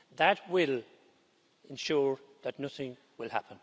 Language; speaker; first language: English; native; English